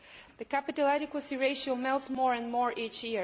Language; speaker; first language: English; non-native, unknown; Bulgarian